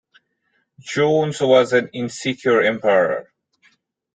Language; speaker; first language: English; non-native, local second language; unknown